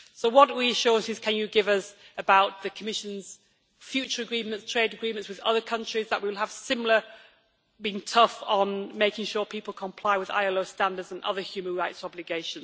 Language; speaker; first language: English; native; English